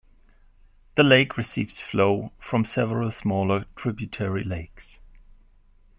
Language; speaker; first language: English; non-native, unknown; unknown